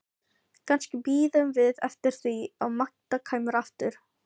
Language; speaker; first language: Icelandic; non-native, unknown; Filipino